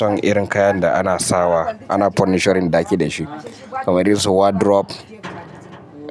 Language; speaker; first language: Hausa; native; Hausa